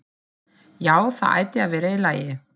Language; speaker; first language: Icelandic; non-native, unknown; German